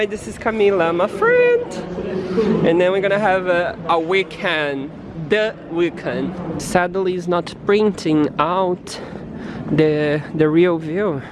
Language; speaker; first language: English; non-native, learner; Portuguese